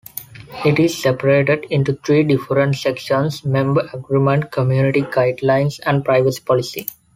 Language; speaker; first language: English; non-native, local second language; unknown